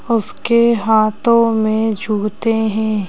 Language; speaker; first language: Hindi; native; Hindi